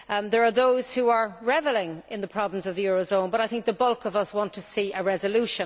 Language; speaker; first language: English; native; English